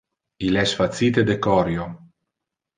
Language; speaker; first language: Interlingua; non-native, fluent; Italian